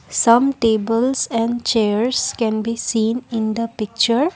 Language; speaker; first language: English; non-native, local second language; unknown